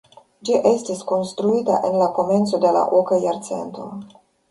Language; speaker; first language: Esperanto; non-native, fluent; Russian